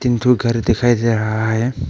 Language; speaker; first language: Hindi; non-native, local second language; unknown